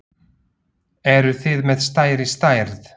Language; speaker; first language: Icelandic; non-native, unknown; Slovak